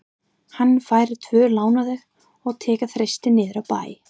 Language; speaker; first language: Icelandic; non-native, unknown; English